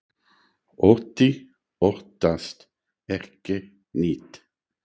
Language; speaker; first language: Icelandic; non-native, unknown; English